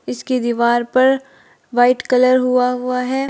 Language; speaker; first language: Hindi; native; Hindi